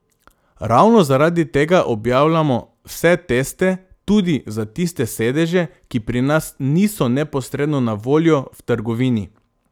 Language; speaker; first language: Slovenian; non-native, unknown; Macedonian